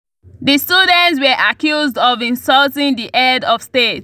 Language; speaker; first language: English; non-native, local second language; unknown